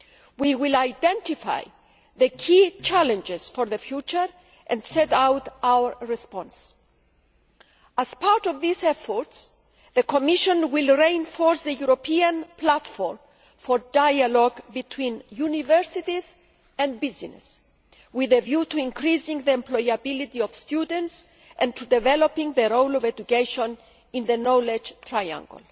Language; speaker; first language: English; non-native, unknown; Greek